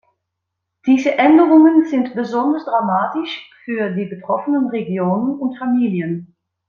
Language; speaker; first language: German; non-native, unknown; Dutch